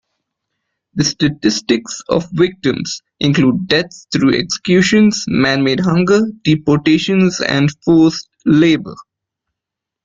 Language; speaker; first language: English; non-native, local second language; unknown